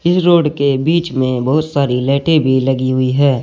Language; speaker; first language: Hindi; native; Hindi